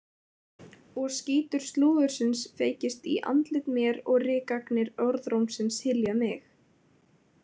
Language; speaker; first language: Icelandic; native; Icelandic